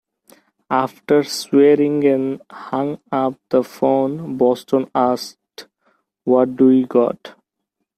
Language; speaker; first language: English; non-native, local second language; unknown